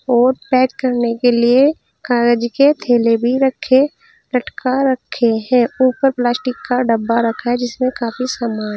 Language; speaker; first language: Hindi; native; Hindi